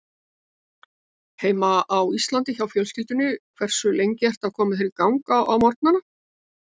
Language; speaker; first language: Icelandic; native; Icelandic